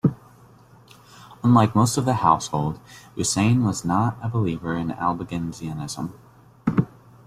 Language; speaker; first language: English; native; English